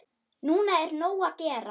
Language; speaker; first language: Icelandic; non-native, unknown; German